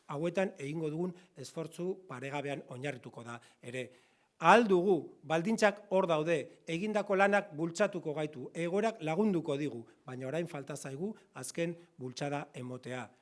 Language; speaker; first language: Basque; non-native, local second language; Spanish